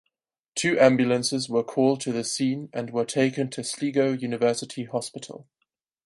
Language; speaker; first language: English; non-native, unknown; German